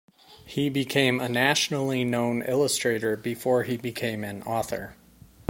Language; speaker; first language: English; native; English